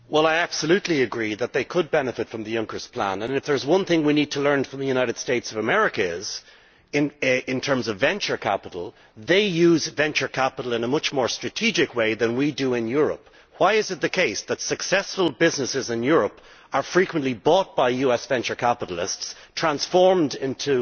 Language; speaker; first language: English; native; English